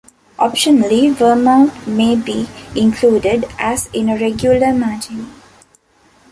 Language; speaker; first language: English; non-native, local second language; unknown